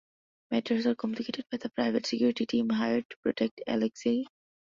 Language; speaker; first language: English; non-native, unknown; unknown